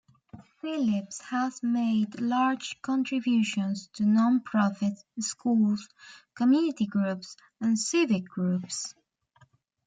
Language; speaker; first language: English; native; English